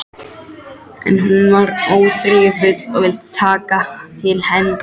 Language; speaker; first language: Icelandic; non-native, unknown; French